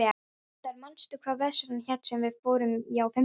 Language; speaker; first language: Icelandic; non-native, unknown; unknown